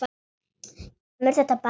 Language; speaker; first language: Icelandic; native; Icelandic